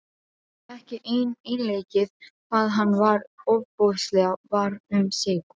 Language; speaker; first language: Icelandic; non-native, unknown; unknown